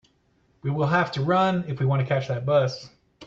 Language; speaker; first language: English; native; English